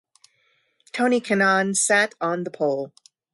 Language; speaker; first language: English; native; English